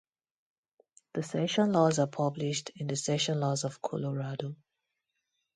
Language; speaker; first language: English; non-native, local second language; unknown